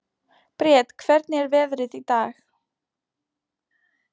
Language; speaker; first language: Icelandic; non-native, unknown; Polish